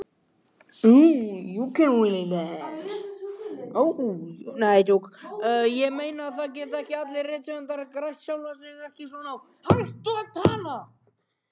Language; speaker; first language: Icelandic; native; Icelandic